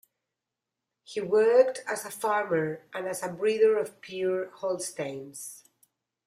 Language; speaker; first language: English; non-native, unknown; Spanish